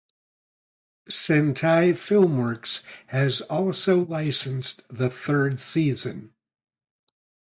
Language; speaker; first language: English; native; English